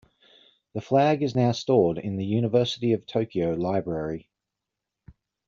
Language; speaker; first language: English; native; English